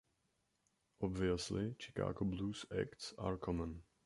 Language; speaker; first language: English; non-native, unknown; Czech